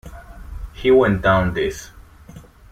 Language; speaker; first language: English; non-native, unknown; Spanish